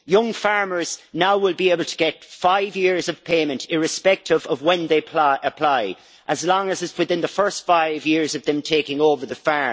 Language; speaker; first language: English; native; English